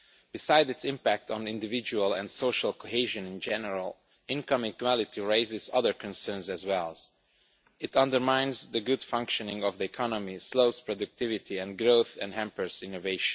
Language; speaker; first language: English; non-native, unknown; Romanian